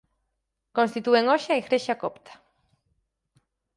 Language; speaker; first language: Galician; native; Galician